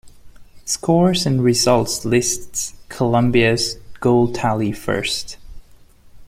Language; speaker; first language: English; non-native, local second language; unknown